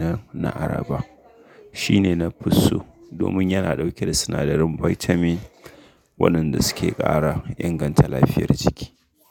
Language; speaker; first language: Hausa; native; Hausa